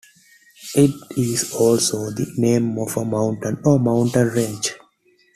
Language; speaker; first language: English; non-native, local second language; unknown